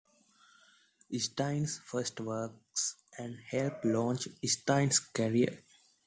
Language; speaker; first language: English; non-native, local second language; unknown